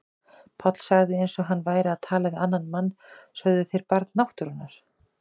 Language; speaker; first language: Icelandic; native; Icelandic